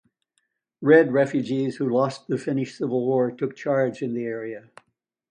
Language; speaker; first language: English; native; English